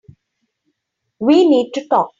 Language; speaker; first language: English; non-native, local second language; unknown